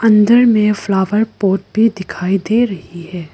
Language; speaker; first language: Hindi; non-native, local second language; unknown